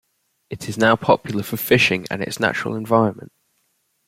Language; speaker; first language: English; native; English